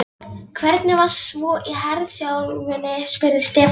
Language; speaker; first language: Icelandic; non-native, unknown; Polish